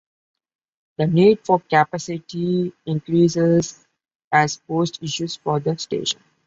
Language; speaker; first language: English; non-native, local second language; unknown